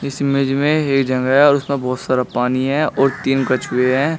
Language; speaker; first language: Hindi; native; Hindi